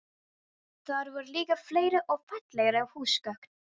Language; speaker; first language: Icelandic; non-native, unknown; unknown